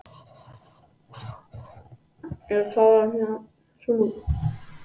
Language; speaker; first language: Icelandic; non-native, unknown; English